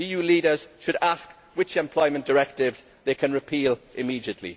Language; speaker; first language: English; native; English